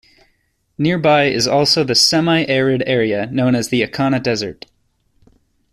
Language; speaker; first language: English; native; English